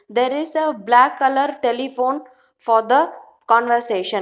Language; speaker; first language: English; non-native, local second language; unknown